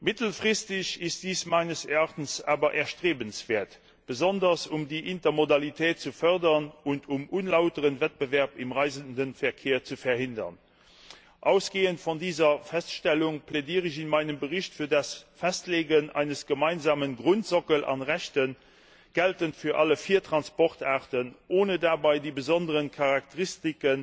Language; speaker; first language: German; non-native, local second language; Luxembourgish